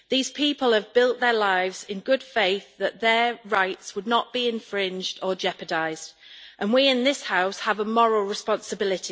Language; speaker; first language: English; native; English